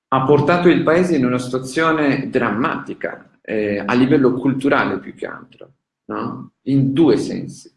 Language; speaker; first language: Italian; non-native, fluent; Turkish